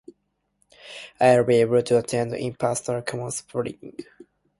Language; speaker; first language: English; non-native, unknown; Japanese